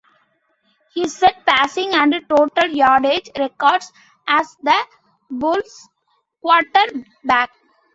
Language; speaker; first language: English; non-native, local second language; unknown